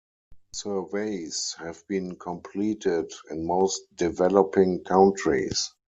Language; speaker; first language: English; non-native, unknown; German